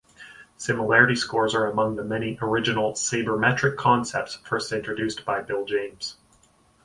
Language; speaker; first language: English; native; English